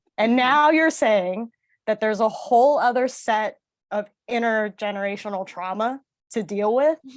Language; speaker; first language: English; early bilingual, other home language; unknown